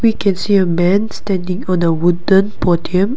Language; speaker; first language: English; non-native, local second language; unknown